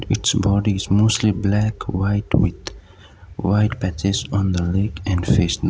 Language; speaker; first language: English; non-native, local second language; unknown